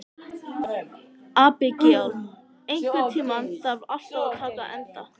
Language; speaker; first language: Icelandic; native; Icelandic